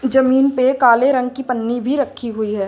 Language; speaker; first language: Hindi; native; Hindi